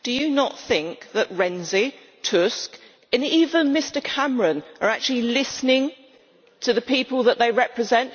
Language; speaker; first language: English; native; English